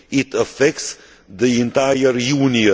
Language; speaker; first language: English; non-native, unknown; Hungarian